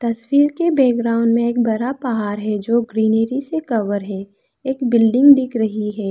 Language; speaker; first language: Hindi; non-native, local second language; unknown